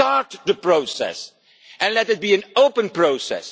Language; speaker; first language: English; non-native, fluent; Dutch